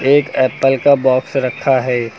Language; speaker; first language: Hindi; native; Hindi